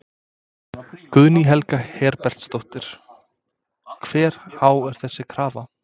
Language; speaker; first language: Icelandic; non-native, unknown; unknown